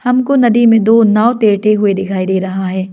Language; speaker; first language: Hindi; non-native, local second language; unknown